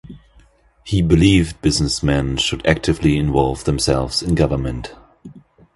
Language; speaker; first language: English; non-native, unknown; German